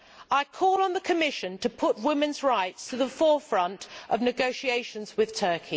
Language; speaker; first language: English; native; English